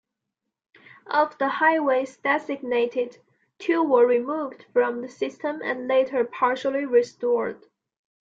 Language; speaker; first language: English; non-native, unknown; Chinese